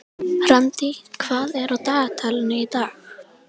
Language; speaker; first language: Icelandic; native; Icelandic